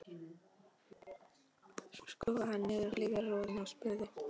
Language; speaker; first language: Icelandic; non-native, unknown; Polish